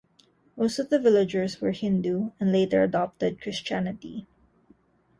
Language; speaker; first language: English; non-native, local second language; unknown